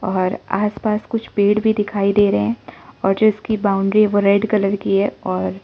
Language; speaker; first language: Hindi; non-native, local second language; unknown